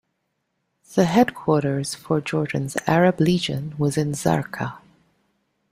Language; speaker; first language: English; native; English